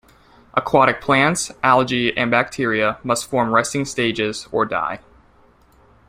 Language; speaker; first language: English; native; English